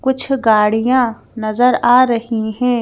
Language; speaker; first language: Hindi; native; Hindi